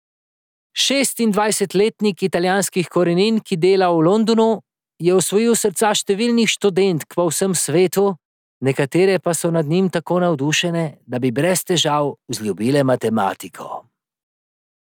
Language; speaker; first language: Slovenian; native; Slovenian